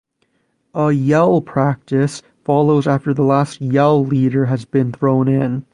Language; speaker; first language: English; native; English